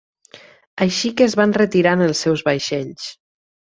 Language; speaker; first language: Catalan; native; Catalan